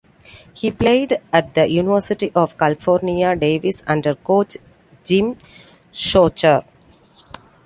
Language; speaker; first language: English; non-native, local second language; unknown